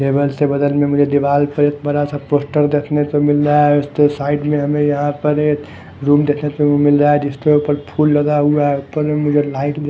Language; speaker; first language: Hindi; non-native, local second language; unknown